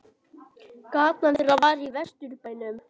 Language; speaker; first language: Icelandic; native; Icelandic